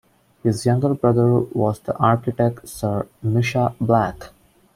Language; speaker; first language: English; non-native, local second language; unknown